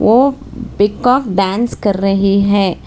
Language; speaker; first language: Hindi; non-native, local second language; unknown